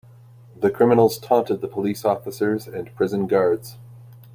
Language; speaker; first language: English; native; English